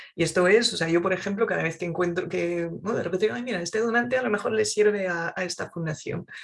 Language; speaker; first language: Spanish; non-native, fluent; French